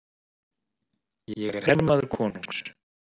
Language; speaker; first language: Icelandic; native; Icelandic